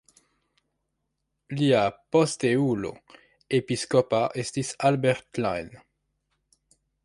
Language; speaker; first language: Esperanto; non-native, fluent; French